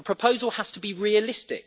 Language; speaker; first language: English; native; English